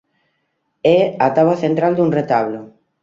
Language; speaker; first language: Galician; native; Galician